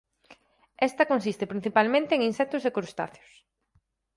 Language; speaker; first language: Galician; native; Galician